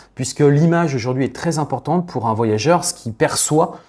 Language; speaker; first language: French; native; French